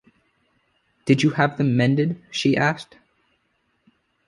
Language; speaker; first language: English; native; English